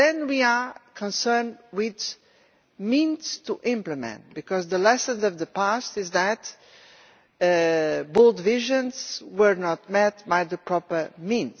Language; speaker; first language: English; non-native, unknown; Portuguese